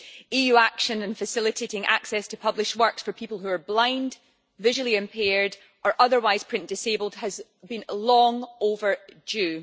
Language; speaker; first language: English; native; English